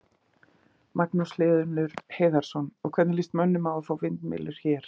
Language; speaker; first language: Icelandic; native; Icelandic